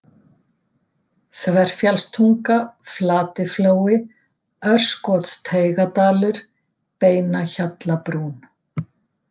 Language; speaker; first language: Icelandic; native; Icelandic